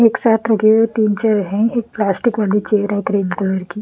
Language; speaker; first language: Hindi; non-native, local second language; Punjabi